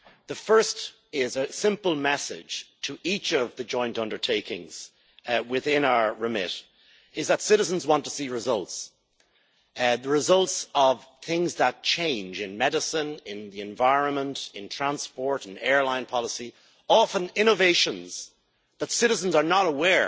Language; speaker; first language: English; native; English